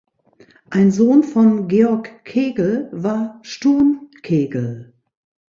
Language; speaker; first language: German; native; German